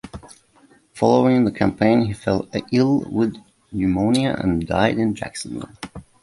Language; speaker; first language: English; native; English